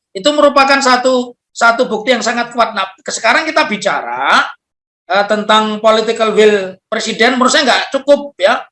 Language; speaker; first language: Indonesian; non-native, local second language; Javanese